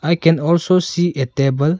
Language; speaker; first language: English; non-native, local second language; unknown